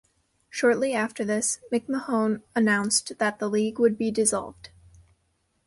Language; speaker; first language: English; native; English